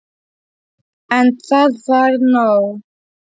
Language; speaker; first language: Icelandic; non-native, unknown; Polish